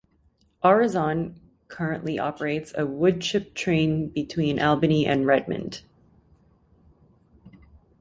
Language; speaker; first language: English; native; English